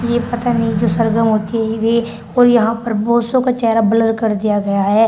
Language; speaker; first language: Hindi; native; Hindi